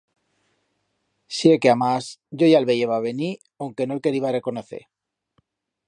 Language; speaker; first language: Aragonese; native; Aragonese